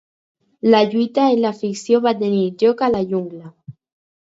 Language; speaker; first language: Catalan; non-native, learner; Spanish